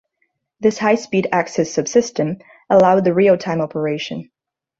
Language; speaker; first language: English; non-native, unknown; Portuguese